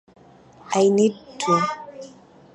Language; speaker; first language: English; native; English